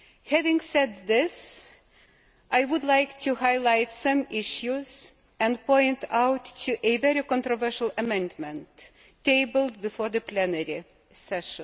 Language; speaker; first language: English; non-native, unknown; Lithuanian